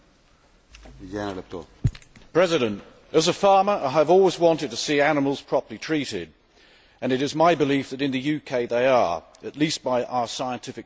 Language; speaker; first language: English; native; English